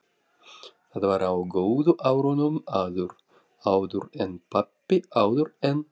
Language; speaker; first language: Icelandic; non-native, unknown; Russian